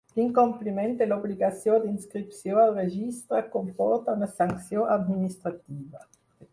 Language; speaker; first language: Catalan; non-native, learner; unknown